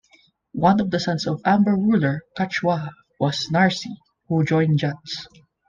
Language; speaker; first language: English; non-native, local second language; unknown